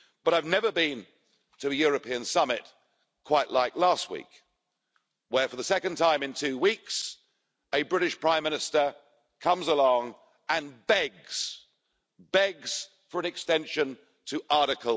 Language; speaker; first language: English; native; English